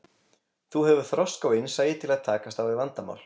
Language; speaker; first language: Icelandic; native; Icelandic